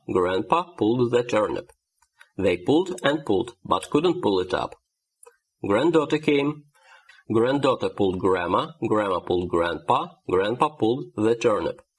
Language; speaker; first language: English; non-native, fluent; Russian